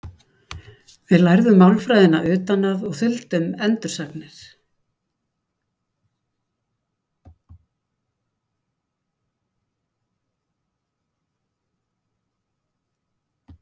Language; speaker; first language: Icelandic; native; Icelandic